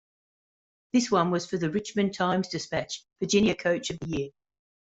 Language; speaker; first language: English; native; English